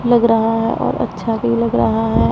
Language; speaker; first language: Hindi; non-native, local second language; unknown